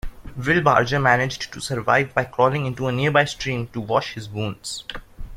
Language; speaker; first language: English; non-native, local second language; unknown